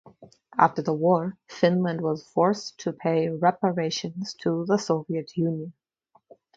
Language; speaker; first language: English; non-native, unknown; Russian